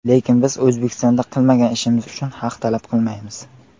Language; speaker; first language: Uzbek; native; Uzbek